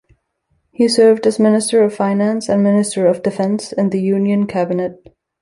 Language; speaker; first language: English; native; English